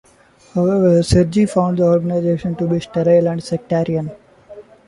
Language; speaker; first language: English; non-native, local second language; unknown